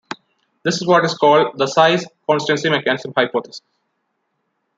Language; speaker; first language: English; non-native, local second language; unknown